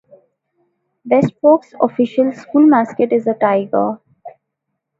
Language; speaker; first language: English; non-native, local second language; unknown